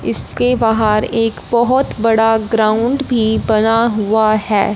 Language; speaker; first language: Hindi; non-native, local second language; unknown